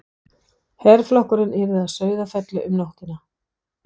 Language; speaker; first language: Icelandic; non-native, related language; Danish